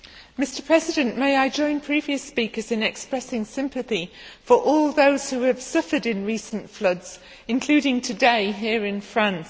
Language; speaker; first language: English; native; English